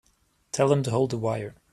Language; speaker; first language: English; non-native, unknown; German